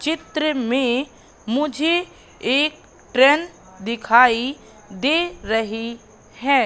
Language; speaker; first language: Hindi; native; Hindi